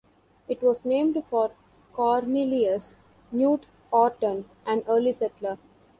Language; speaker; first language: English; non-native, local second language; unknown